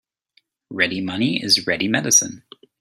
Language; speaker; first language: English; native; English